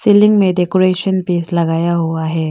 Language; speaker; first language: Hindi; non-native, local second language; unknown